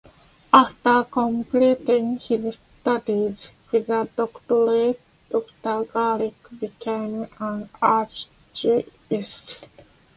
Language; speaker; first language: English; non-native, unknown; Japanese